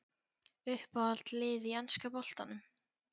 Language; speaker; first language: Icelandic; non-native, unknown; Polish